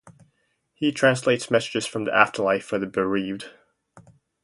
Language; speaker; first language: English; native; English